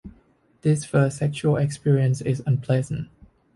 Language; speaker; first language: English; non-native, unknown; Thai